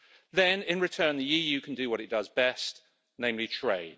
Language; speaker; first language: English; native; English